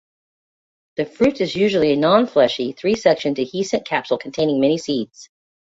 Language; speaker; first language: English; native; English